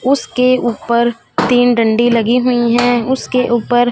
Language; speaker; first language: Hindi; non-native, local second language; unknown